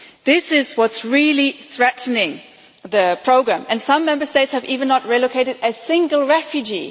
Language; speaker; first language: English; non-native, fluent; German